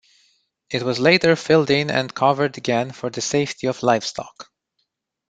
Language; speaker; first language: English; non-native, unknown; Romanian